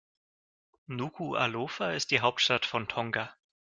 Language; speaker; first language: German; non-native, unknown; Russian